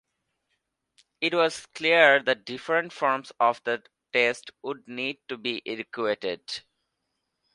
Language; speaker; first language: English; non-native, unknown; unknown